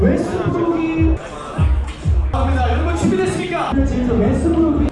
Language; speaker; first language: Korean; native; Korean